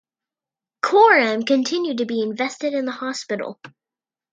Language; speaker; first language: English; native; English